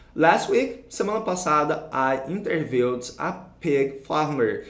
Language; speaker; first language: English; non-native, fluent; Portuguese